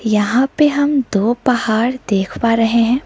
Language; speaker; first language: Hindi; non-native, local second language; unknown